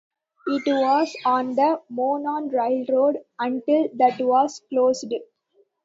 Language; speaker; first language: English; non-native, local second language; Tamil